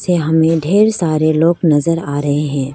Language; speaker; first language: Hindi; non-native, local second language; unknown